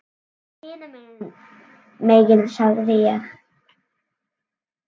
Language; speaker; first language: Icelandic; native; Icelandic